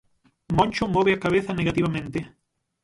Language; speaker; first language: Galician; native; Galician